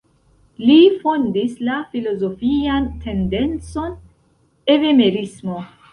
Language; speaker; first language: Esperanto; non-native, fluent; Central Kurdish